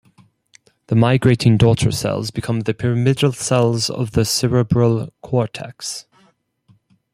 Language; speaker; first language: English; non-native, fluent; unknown